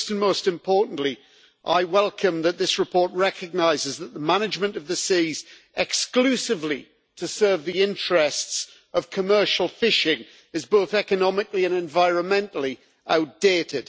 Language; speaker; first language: English; native; English